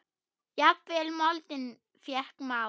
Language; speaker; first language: Icelandic; non-native, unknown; German